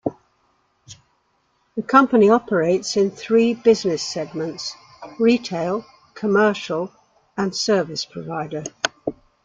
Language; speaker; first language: English; native; English